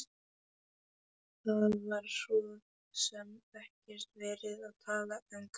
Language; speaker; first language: Icelandic; non-native, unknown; Polish